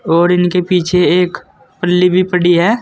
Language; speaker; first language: Hindi; native; Hindi